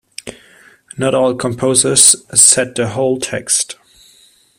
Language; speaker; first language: English; non-native, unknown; German